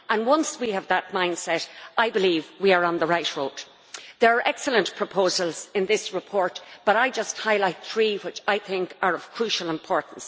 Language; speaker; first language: English; native; English